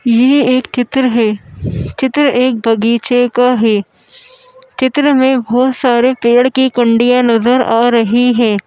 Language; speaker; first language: Hindi; native; Hindi